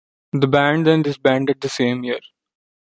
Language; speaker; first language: English; non-native, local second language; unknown